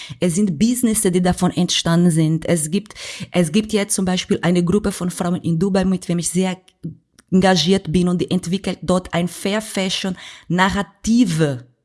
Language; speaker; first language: German; non-native, fluent; Portuguese